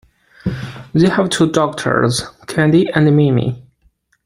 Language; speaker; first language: English; non-native, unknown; Chinese